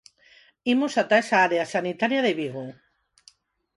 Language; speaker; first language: Galician; non-native, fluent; Spanish